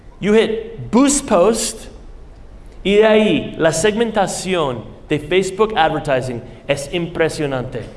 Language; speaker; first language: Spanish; non-native, fluent; English